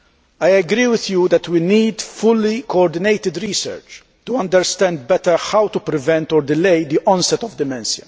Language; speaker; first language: English; non-native, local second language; Maltese